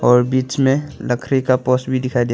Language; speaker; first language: Hindi; non-native, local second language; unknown